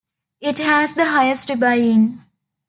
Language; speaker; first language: English; non-native, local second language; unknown